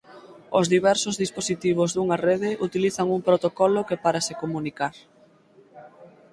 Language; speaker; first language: Galician; native; Galician